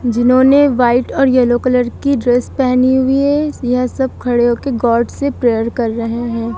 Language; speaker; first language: Hindi; native; Hindi